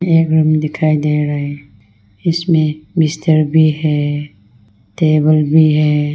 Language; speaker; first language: Hindi; non-native, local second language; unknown